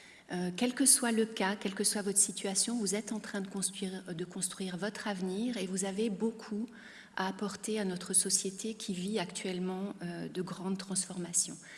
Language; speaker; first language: French; native; French